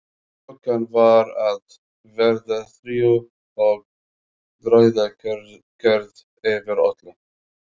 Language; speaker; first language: Icelandic; non-native, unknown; Arabic